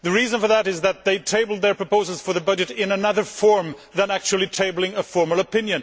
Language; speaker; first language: English; non-native, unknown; Swedish